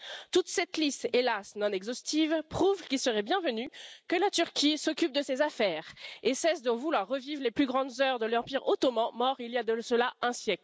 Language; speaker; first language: French; native; French